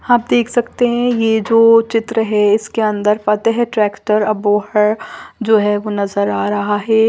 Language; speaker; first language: Hindi; non-native, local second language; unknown